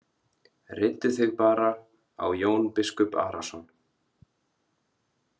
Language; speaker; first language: Icelandic; native; Icelandic